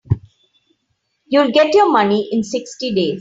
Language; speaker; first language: English; non-native, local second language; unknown